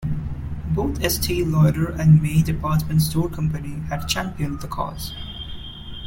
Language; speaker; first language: English; non-native, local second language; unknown